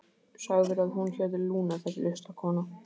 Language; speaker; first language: Icelandic; native; Icelandic